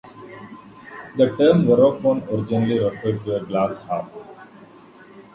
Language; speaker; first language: English; non-native, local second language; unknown